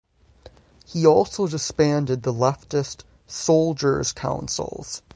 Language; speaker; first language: English; native; English